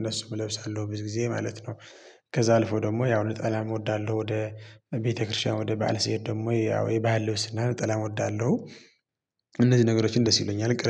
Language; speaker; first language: Amharic; non-native, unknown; Tigrinya